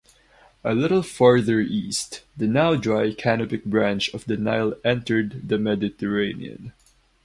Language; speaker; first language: English; non-native, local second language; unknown